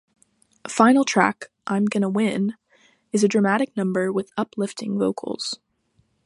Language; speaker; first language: English; non-native, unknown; French